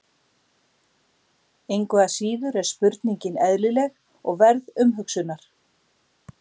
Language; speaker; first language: Icelandic; native; Icelandic